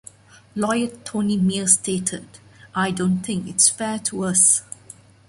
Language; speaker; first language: English; non-native, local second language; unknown